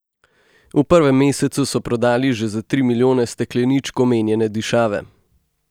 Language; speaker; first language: Slovenian; native; Slovenian